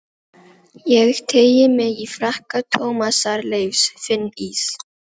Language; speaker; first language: Icelandic; non-native, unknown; Filipino